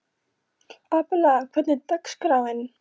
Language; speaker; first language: Icelandic; non-native, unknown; Polish